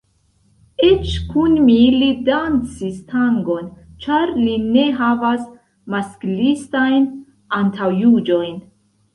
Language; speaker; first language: Esperanto; non-native, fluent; Central Kurdish